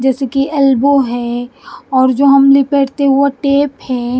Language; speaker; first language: Hindi; non-native, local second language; Punjabi